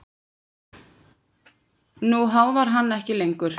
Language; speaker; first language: Icelandic; native; Icelandic